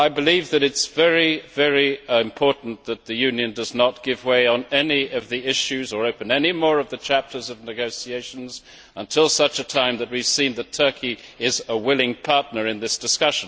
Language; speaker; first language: English; native; English